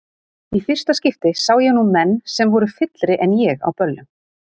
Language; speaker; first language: Icelandic; native; Icelandic